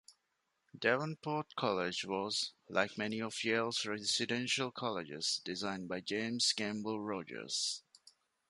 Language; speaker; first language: English; non-native, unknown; Divehi